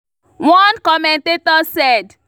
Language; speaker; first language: English; non-native, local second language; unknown